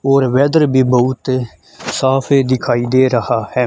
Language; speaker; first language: Hindi; native; Hindi